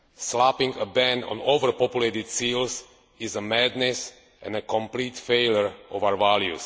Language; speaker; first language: English; non-native, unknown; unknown